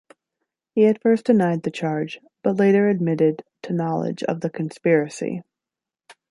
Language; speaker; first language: English; native; English